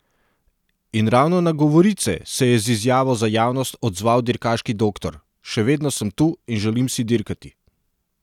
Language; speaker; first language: Slovenian; non-native, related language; Serbian